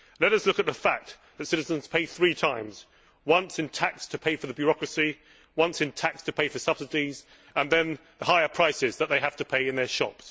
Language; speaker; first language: English; native; English